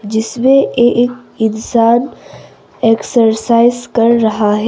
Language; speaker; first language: Hindi; non-native, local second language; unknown